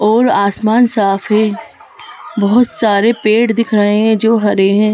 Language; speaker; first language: Hindi; native; Hindi